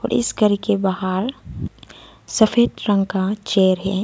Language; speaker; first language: Hindi; non-native, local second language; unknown